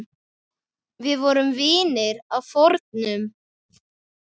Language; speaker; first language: Icelandic; native; Icelandic